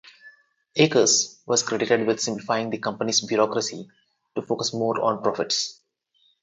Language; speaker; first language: English; non-native, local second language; Telugu